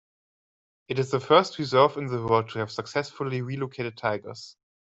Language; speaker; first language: English; non-native, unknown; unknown